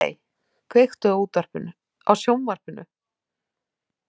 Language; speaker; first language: Icelandic; native; Icelandic